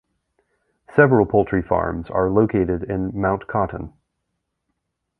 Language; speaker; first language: English; native; English